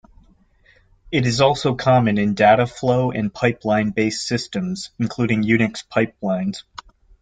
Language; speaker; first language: English; native; English